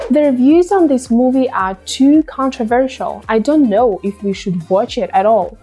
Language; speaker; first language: English; non-native, fluent; Russian